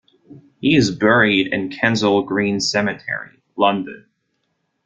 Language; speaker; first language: English; non-native, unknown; German